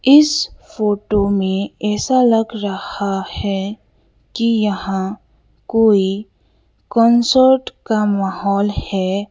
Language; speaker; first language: Hindi; non-native, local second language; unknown